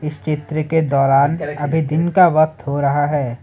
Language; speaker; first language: Hindi; non-native, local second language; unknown